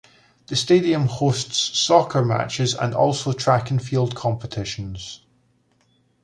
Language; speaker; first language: English; native; English